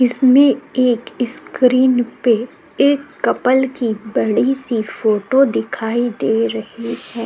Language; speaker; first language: Hindi; native; Hindi